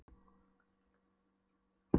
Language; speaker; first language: Icelandic; non-native, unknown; Polish